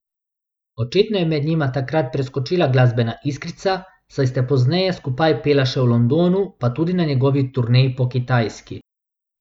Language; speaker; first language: Slovenian; non-native, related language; Bosnian